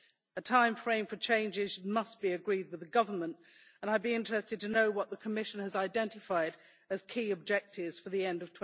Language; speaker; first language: English; native; English